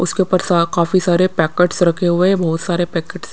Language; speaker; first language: Hindi; non-native, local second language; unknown